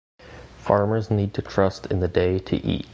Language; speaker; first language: English; native; English